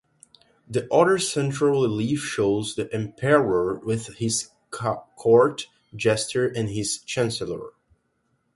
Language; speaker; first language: English; native; English